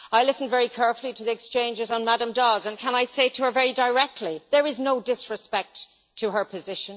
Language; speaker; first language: English; native; English